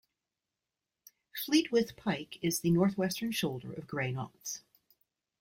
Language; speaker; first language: English; native; English